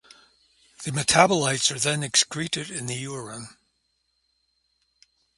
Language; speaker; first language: English; native; English